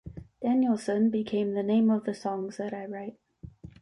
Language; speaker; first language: English; native; English